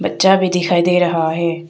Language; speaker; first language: Hindi; non-native, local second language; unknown